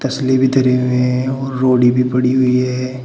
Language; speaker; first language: Hindi; native; Hindi